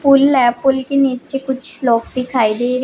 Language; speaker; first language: Hindi; non-native, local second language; Punjabi